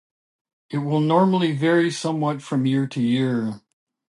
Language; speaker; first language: English; native; English